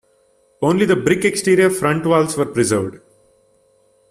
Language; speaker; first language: English; non-native, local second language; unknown